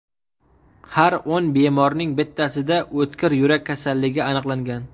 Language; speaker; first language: Uzbek; native; Uzbek